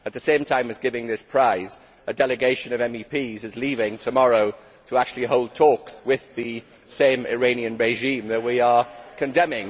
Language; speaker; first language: English; native; English